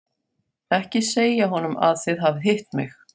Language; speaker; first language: Icelandic; non-native, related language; Faroese